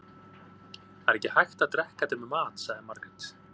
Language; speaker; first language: Icelandic; native; Icelandic